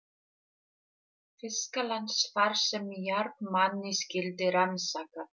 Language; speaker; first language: Icelandic; non-native, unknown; Polish